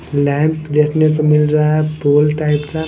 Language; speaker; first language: Hindi; non-native, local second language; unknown